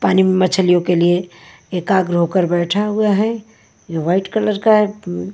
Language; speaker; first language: Hindi; non-native, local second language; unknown